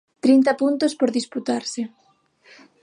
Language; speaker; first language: Galician; non-native, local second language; Spanish